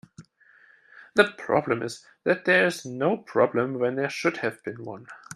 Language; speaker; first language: English; non-native, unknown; German